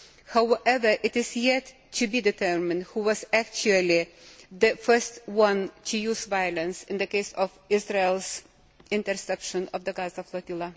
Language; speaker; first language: English; non-native, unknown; Lithuanian